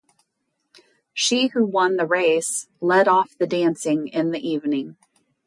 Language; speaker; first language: English; native; English